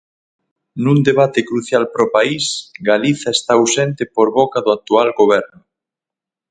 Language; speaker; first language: Galician; native; Galician